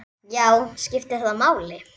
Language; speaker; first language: Icelandic; native; Icelandic